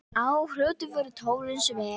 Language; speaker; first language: Icelandic; native; Icelandic